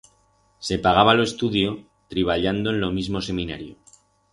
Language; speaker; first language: Aragonese; non-native, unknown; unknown